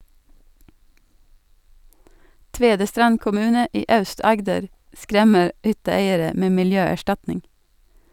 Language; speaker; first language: Norwegian; non-native, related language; Swedish